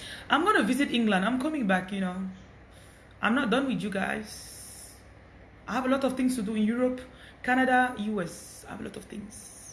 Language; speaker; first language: English; non-native, local second language; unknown